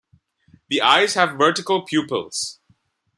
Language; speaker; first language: English; non-native, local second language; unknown